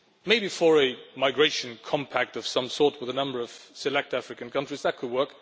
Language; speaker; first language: English; non-native, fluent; Luxembourgish